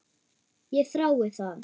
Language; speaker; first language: Icelandic; non-native, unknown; German